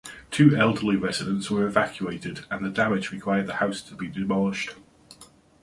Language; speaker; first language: English; native; English